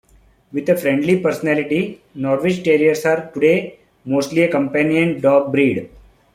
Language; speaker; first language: English; non-native, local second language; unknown